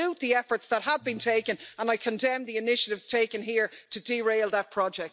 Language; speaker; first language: English; native; English